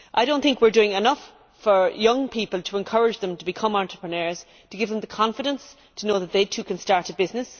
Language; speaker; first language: English; native; English